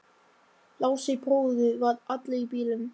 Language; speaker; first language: Icelandic; non-native, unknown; German